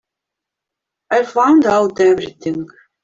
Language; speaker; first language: English; native; English